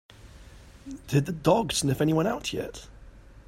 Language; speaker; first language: English; native; English